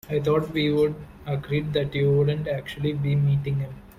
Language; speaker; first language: English; non-native, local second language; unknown